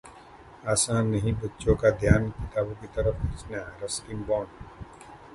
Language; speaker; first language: Hindi; non-native, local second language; Gujarati